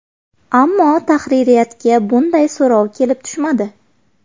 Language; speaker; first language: Uzbek; native; Uzbek